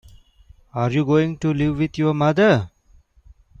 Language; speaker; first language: English; non-native, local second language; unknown